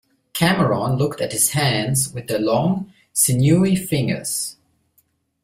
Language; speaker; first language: English; non-native, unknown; German